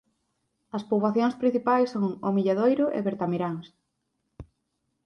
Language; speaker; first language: Galician; native; Galician